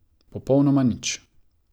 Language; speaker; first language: Slovenian; non-native, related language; Croatian